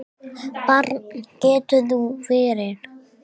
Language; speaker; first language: Icelandic; non-native, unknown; English